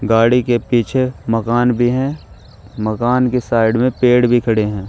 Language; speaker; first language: Hindi; native; Hindi